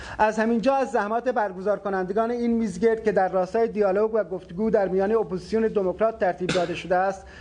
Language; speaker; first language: Persian; non-native, local second language; Baluchi